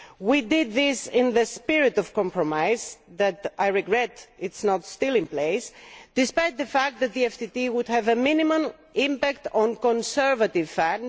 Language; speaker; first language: English; non-native, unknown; Greek